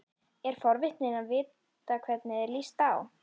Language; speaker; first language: Icelandic; native; Icelandic